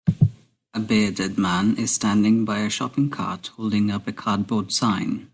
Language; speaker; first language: English; non-native, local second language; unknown